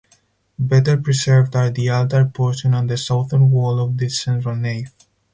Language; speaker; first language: English; non-native, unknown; Spanish